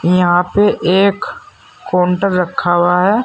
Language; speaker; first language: Hindi; native; Hindi